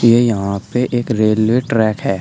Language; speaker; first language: Hindi; native; Hindi